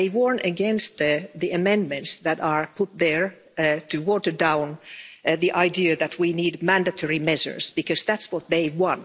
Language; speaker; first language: English; non-native, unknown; Finnish